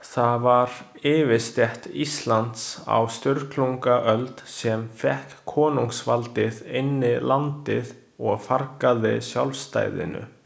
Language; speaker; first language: Icelandic; non-native, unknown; Chinese